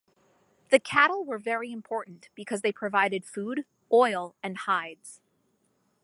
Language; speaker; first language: English; native; English